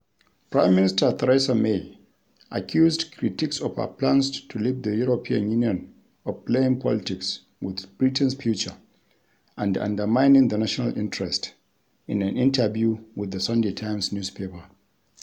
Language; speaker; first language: English; non-native, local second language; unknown